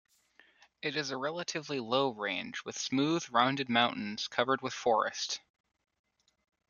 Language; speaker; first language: English; native; English